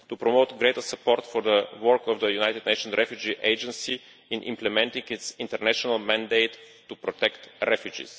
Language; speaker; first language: English; non-native, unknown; Bulgarian